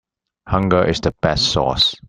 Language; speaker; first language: English; non-native, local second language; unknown